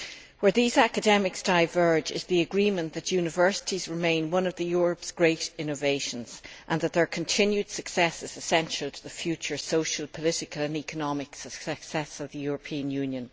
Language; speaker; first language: English; native; English